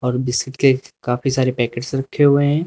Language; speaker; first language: Hindi; native; Hindi